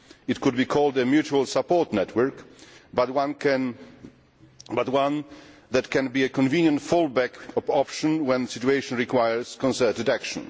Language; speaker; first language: English; non-native, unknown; Polish